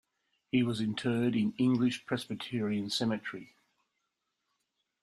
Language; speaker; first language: English; native; English